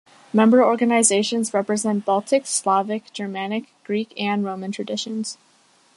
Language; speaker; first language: English; native; English